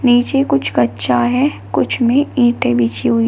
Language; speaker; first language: Hindi; native; Hindi